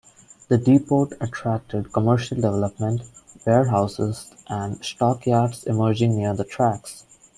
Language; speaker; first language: English; non-native, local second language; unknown